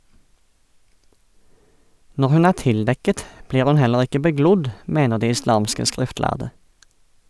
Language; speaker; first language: Norwegian; native; Norwegian